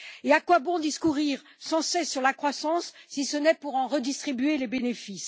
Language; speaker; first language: French; native; French